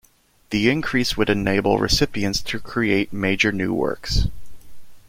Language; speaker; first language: English; native; English